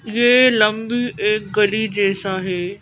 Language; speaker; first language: Hindi; native; Hindi